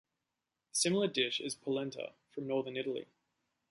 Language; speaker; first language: English; native; English